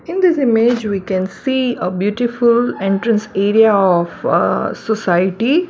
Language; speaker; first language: English; non-native, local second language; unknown